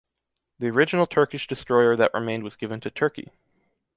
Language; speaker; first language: English; native; English